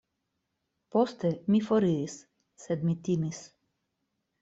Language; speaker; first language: Esperanto; non-native, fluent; Russian